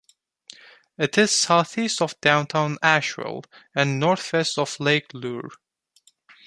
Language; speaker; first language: English; non-native, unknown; Turkish